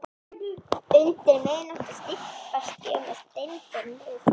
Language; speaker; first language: Icelandic; native; Icelandic